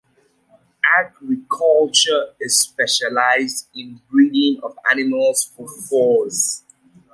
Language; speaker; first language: English; native; English